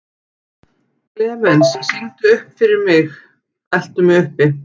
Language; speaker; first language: Icelandic; native; Icelandic